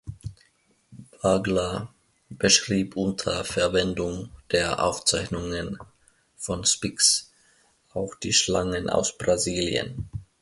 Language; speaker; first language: German; non-native, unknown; Finnish